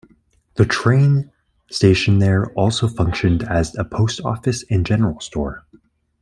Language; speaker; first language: English; native; English